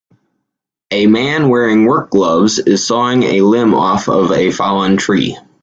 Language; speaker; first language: English; native; English